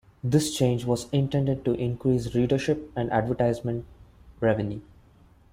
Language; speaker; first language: English; non-native, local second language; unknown